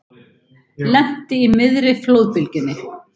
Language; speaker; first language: Icelandic; native; Icelandic